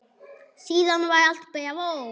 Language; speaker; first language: Icelandic; non-native, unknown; German